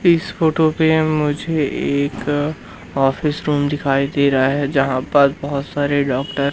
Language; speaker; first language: Hindi; native; Hindi